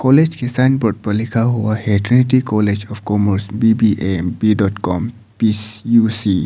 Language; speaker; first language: Hindi; non-native, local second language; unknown